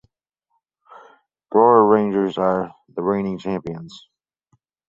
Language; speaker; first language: English; native; English